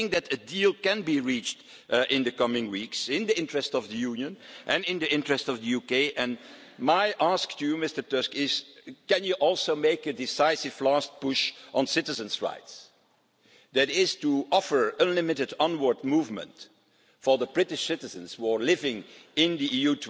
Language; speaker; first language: English; non-native, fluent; Dutch